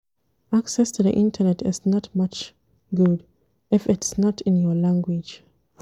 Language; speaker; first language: English; non-native, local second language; Hausa